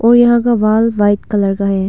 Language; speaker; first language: Hindi; non-native, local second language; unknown